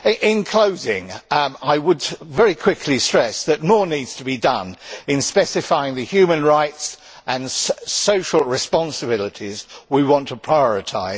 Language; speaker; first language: English; native; English